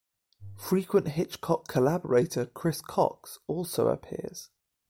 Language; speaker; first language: English; native; English